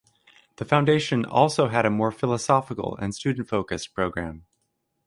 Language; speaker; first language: English; native; English